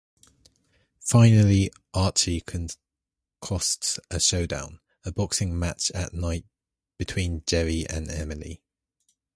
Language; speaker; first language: English; native; English